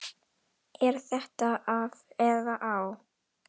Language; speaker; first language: Icelandic; non-native, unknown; Indonesian